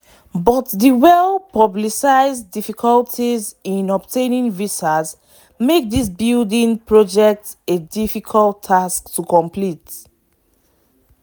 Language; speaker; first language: English; non-native, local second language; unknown